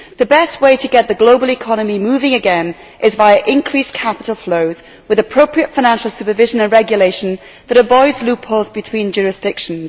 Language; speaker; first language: English; native; English